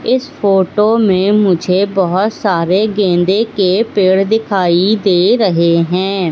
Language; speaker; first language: Hindi; native; Hindi